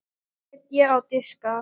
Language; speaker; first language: Icelandic; non-native, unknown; Thai